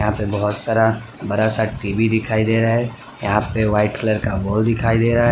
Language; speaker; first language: Hindi; non-native, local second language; Gujarati